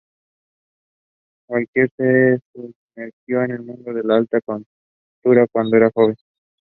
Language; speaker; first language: English; non-native, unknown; Spanish